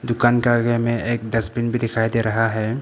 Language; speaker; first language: Hindi; non-native, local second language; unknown